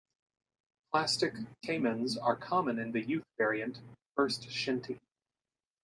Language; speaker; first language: English; native; English